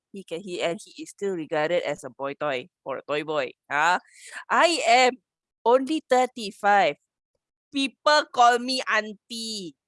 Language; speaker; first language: English; non-native, local second language; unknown